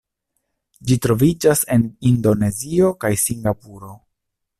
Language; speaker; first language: Esperanto; non-native, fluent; Italian